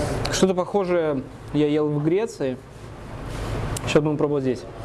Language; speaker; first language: Russian; native; Russian